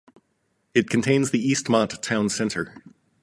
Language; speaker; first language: English; native; English